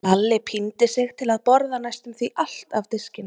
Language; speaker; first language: Icelandic; native; Icelandic